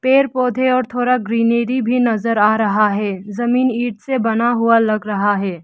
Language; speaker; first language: Hindi; non-native, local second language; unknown